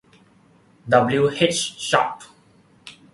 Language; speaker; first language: English; non-native, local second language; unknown